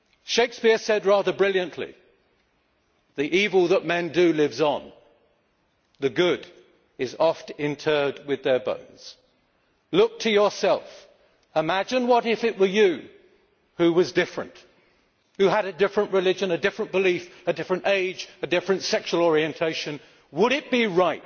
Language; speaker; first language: English; native; English